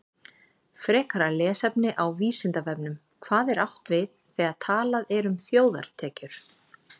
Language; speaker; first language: Icelandic; native; Icelandic